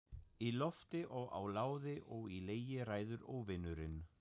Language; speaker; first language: Icelandic; non-native, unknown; German